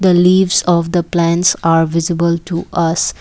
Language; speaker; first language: English; non-native, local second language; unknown